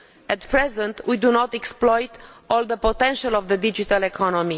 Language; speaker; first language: English; non-native, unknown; Romanian